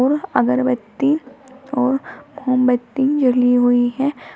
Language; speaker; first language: Hindi; native; Hindi